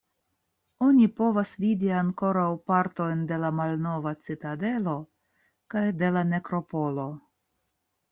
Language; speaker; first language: Esperanto; non-native, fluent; Russian